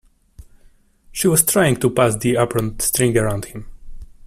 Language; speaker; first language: English; non-native, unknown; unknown